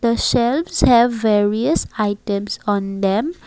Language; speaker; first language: English; non-native, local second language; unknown